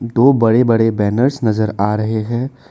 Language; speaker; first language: Hindi; non-native, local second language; Assamese